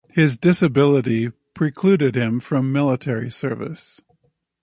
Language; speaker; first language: English; native; English